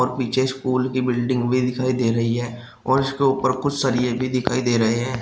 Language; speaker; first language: Hindi; native; Hindi